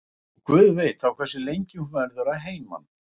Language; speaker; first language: Icelandic; non-native, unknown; Russian